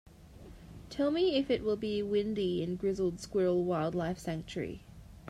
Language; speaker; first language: English; native; English